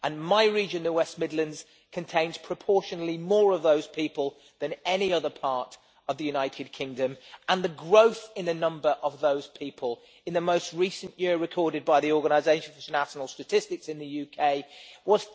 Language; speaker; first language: English; native; English